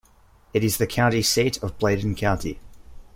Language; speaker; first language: English; native; English